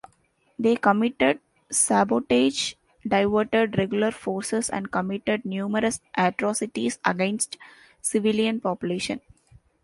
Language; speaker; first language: English; non-native, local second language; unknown